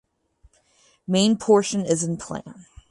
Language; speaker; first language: English; native; English